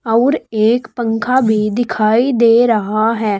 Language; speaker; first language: Hindi; native; Hindi